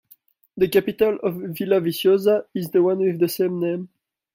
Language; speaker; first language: English; non-native, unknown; French